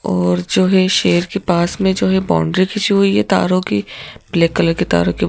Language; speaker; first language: Hindi; native; Hindi